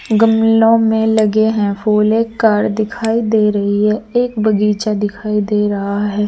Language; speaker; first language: Hindi; native; Hindi